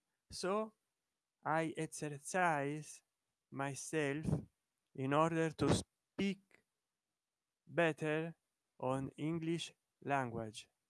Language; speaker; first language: English; non-native, learner; Italian